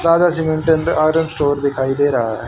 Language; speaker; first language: Hindi; native; Hindi